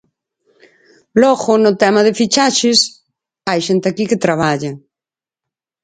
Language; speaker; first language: Galician; native; Galician